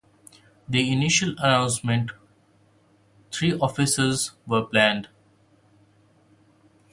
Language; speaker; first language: English; non-native, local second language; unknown